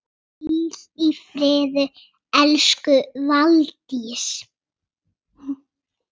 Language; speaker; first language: Icelandic; native; Icelandic